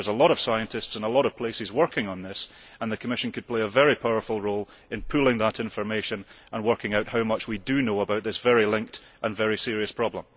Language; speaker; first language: English; early bilingual, heritage; English